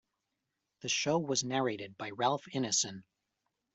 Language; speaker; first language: English; native; English